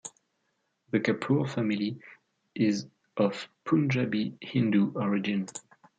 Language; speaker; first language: English; non-native, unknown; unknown